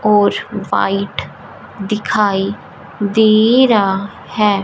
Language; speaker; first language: Hindi; non-native, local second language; Punjabi